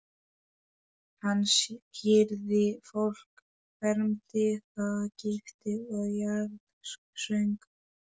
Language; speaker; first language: Icelandic; non-native, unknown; Polish